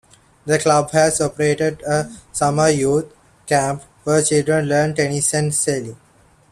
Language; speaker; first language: English; non-native, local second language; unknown